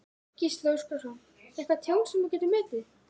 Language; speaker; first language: Icelandic; native; Icelandic